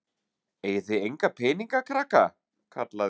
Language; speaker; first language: Icelandic; non-native, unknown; German